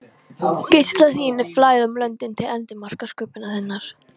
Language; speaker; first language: Icelandic; non-native, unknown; Polish